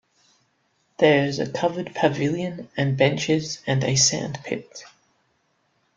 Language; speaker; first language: English; native; English